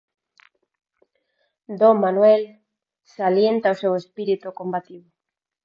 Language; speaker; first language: Galician; non-native, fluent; Spanish